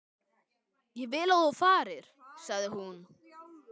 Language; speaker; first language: Icelandic; native; Icelandic